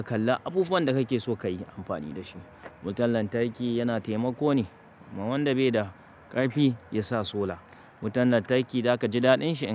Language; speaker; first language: Hausa; native; Hausa